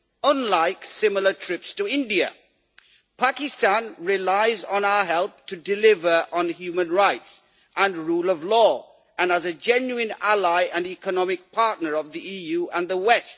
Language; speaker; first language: English; native; English